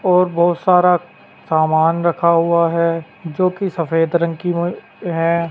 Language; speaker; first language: Hindi; native; Hindi